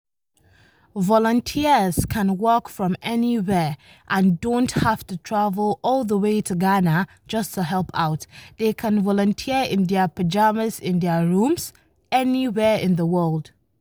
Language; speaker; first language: English; non-native, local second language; Hausa